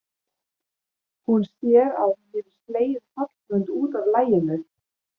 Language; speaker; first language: Icelandic; non-native, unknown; German